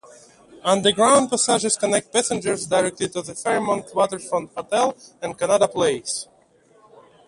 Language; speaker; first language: English; native; English